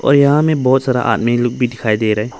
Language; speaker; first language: Hindi; non-native, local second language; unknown